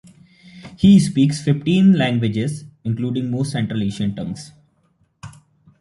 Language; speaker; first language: English; non-native, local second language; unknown